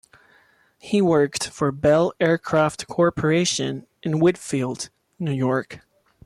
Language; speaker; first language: English; non-native, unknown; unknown